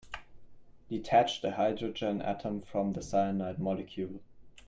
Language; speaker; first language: English; non-native, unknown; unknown